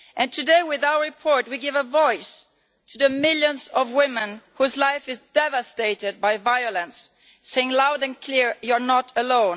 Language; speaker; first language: English; non-native, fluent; Italian